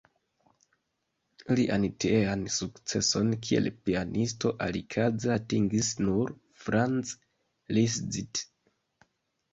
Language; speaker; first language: Esperanto; non-native, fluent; Kinyarwanda